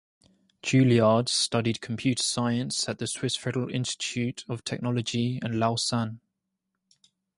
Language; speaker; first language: English; native; English